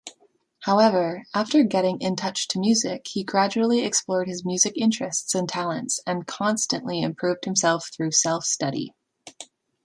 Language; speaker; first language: English; native; English